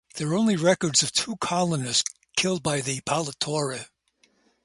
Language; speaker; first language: English; native; English